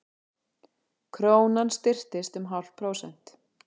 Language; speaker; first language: Icelandic; native; Icelandic